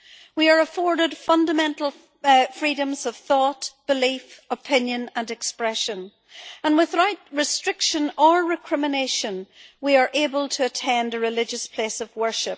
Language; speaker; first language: English; native; English